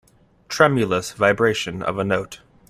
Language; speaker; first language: English; native; English